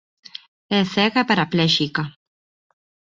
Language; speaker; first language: Galician; non-native, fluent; Spanish